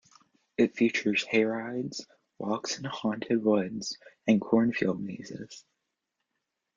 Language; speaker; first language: English; native; English